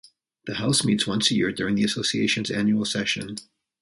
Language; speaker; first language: English; native; English